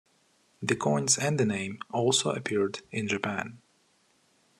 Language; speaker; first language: English; non-native, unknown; Ukrainian